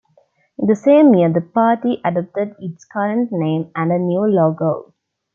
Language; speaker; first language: English; non-native, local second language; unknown